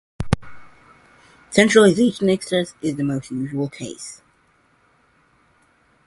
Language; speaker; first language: English; non-native, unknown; Georgian